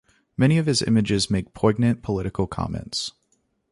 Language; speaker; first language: English; native; English